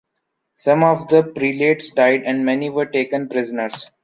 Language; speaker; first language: English; non-native, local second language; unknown